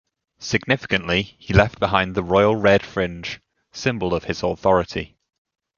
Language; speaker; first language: English; native; English